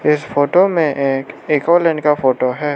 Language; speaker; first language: Hindi; non-native, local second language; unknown